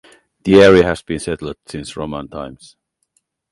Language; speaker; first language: English; native; English